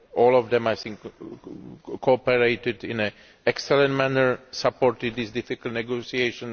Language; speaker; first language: English; non-native, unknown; Greek